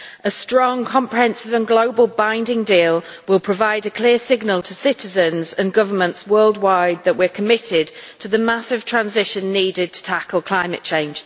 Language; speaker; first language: English; native; English